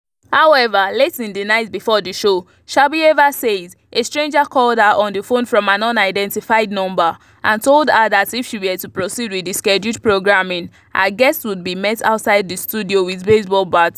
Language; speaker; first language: English; non-native, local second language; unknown